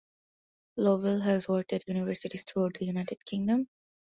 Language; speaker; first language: English; non-native, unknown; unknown